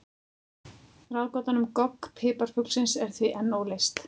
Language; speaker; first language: Icelandic; native; Icelandic